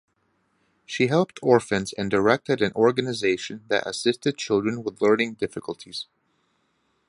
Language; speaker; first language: English; native; English